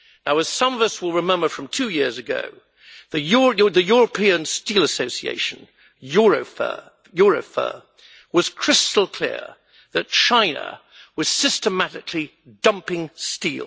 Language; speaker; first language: English; native; English